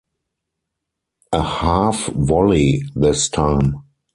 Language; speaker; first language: English; non-native, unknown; German